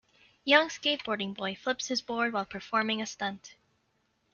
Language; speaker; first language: English; native; English